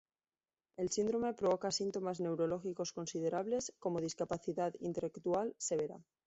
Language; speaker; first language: Spanish; native; Spanish